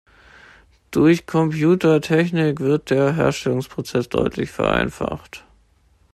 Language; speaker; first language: German; native; German